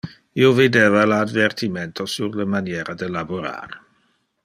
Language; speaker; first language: Interlingua; non-native, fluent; Dutch